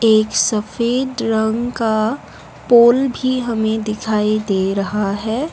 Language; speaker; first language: Hindi; non-native, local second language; Assamese